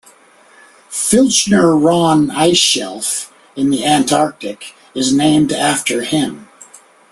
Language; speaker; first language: English; native; English